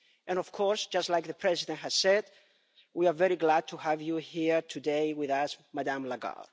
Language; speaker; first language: English; non-native, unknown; Greek